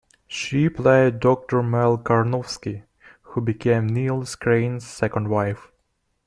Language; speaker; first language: English; non-native, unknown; Russian